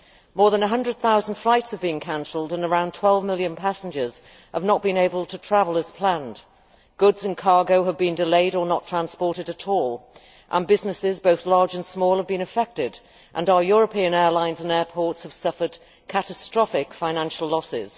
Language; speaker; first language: English; native; English